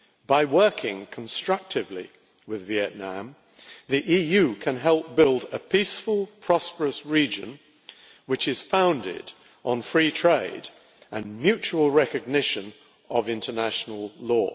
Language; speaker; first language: English; native; English